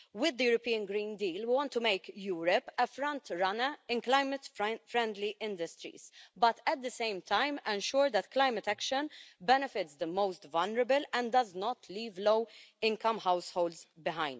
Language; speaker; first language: English; non-native, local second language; Maltese